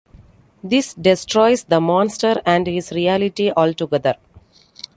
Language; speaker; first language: English; non-native, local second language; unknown